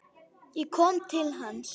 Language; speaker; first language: Icelandic; native; Icelandic